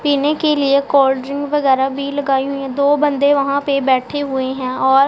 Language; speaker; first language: Hindi; non-native, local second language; Punjabi